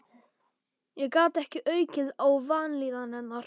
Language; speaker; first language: Icelandic; non-native, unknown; Polish